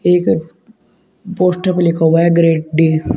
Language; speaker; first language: Hindi; native; Hindi